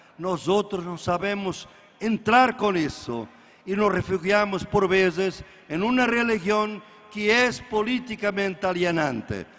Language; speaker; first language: Spanish; non-native, related language; Portuguese